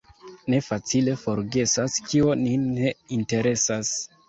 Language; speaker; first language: Esperanto; non-native, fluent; Kinyarwanda